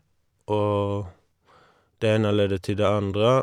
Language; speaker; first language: Norwegian; non-native, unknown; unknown